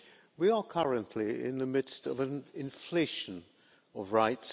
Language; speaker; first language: English; non-native, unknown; Hungarian